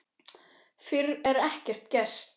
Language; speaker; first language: Icelandic; native; Icelandic